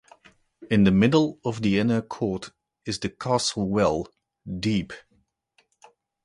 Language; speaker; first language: English; native; English